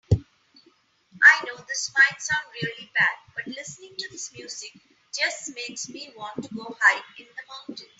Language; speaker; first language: English; non-native, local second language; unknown